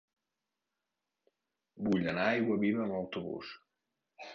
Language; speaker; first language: Catalan; native; Catalan